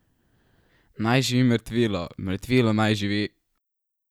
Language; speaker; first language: Slovenian; native; Slovenian